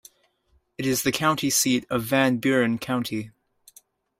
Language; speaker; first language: English; native; English